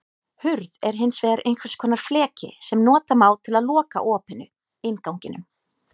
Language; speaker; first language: Icelandic; native; Icelandic